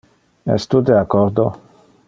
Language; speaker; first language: Interlingua; non-native, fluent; Dutch